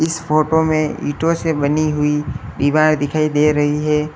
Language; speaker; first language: Hindi; native; Hindi